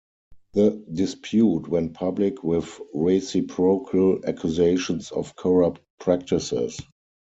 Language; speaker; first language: English; non-native, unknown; German